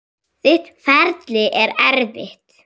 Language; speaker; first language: Icelandic; native; Icelandic